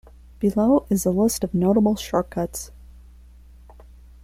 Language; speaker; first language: English; non-native, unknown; Spanish